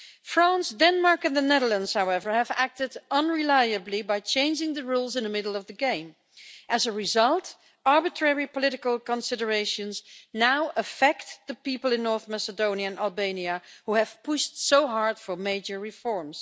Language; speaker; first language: English; non-native, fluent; Dutch